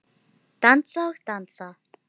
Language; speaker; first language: Icelandic; non-native, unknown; Filipino